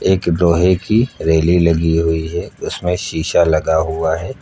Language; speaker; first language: Hindi; native; Hindi